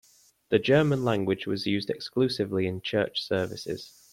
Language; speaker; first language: English; native; English